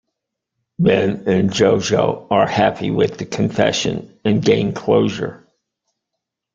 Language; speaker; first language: English; native; English